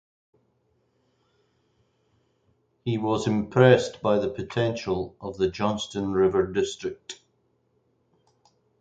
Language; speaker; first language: English; native; English